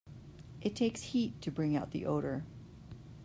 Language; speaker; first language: English; native; English